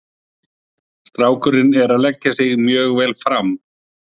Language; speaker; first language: Icelandic; native; Icelandic